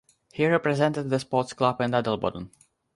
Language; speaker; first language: English; non-native, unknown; Russian